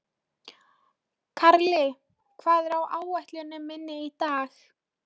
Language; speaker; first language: Icelandic; non-native, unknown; Polish